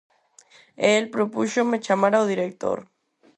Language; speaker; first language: Galician; non-native, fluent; Spanish